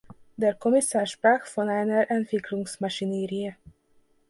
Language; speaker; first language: German; non-native, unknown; Hungarian